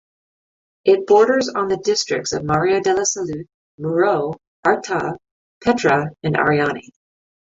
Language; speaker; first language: English; native; English